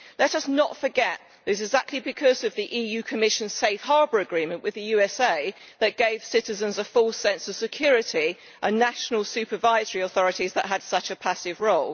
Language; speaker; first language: English; native; English